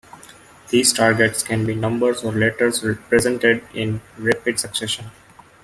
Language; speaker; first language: English; non-native, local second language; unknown